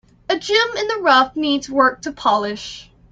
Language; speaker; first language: English; native; English